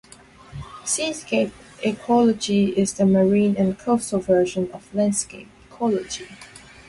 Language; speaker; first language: English; non-native, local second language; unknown